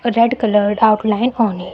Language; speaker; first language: English; non-native, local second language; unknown